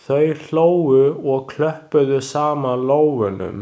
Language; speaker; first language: Icelandic; non-native, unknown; Chinese